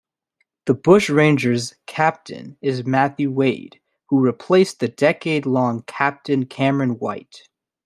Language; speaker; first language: English; native; English